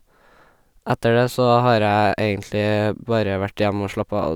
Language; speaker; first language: Norwegian; native; Norwegian